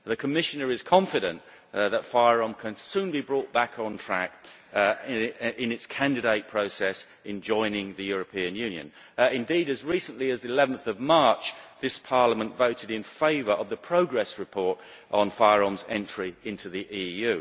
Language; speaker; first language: English; native; English